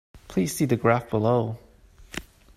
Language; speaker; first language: English; non-native, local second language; Cantonese